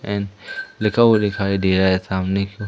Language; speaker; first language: Hindi; native; Hindi